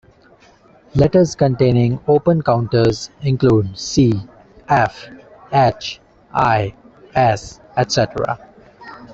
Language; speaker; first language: English; non-native, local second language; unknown